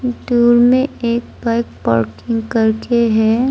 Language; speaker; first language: Hindi; early bilingual, other home language; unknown